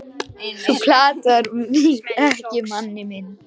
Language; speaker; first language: Icelandic; non-native, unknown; Lithuanian